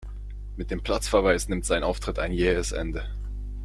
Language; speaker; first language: German; non-native, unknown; Slovak